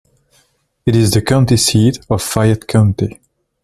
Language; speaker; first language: English; non-native, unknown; French